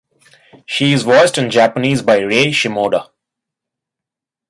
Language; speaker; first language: English; non-native, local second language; Bangla